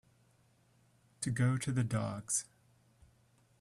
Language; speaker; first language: English; native; English